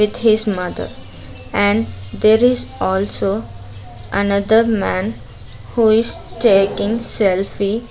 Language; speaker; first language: English; non-native, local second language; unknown